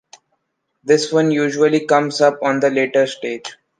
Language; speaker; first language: English; non-native, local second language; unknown